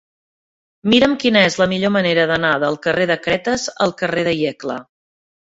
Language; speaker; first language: Catalan; native; Catalan